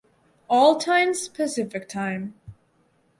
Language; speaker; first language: English; native; English